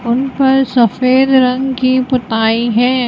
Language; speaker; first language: Hindi; native; Hindi